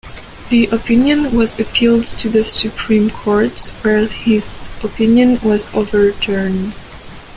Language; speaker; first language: English; non-native, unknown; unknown